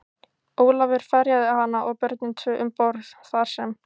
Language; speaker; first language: Icelandic; native; Icelandic